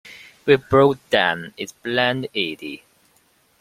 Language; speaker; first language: English; non-native, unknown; Chinese